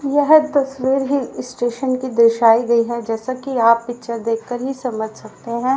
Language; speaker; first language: Hindi; native; Hindi